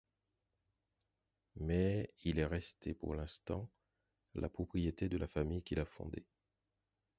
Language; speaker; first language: French; non-native, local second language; Haitian Creole